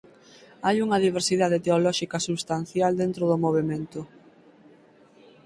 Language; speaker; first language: Galician; native; Galician